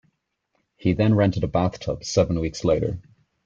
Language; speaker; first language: English; native; English